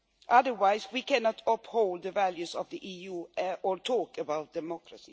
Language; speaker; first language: English; non-native, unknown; Swedish